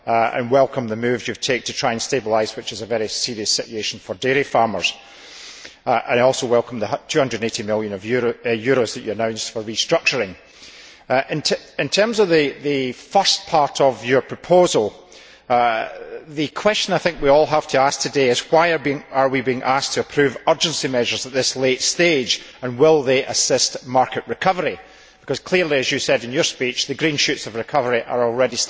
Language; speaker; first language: English; native; English